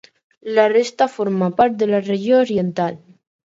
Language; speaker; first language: Catalan; non-native, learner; Spanish